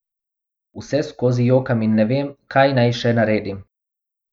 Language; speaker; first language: Slovenian; non-native, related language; Bosnian